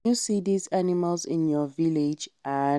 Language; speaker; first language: English; non-native, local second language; Hausa